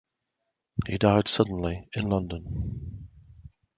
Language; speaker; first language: English; native; English